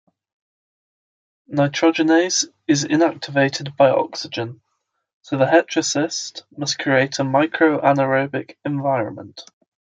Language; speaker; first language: English; native; English